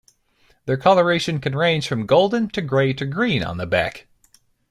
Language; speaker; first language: English; native; English